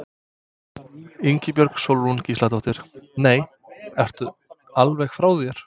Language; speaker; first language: Icelandic; non-native, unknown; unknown